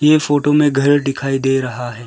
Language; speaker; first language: Hindi; early bilingual, other home language; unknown